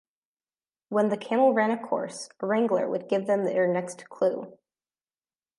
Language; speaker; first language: English; native; English